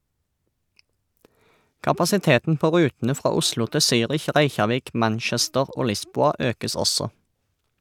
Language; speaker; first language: Norwegian; native; Norwegian